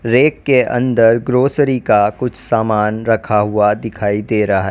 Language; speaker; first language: Hindi; native; Hindi